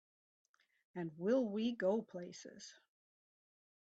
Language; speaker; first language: English; native; English